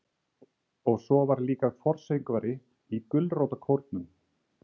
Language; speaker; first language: Icelandic; native; Icelandic